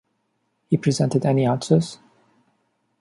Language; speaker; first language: English; non-native, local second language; Cantonese